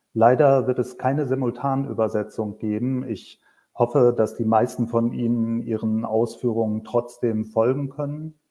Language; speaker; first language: German; native; German